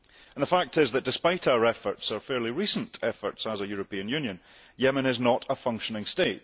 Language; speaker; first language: English; early bilingual, heritage; English